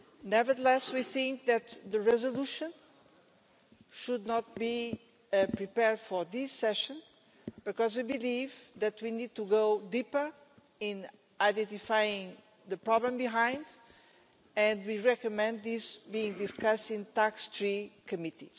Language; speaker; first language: English; non-native, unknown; Portuguese